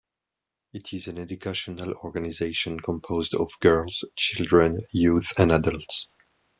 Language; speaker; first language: English; non-native, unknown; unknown